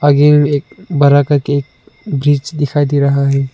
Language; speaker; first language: Hindi; non-native, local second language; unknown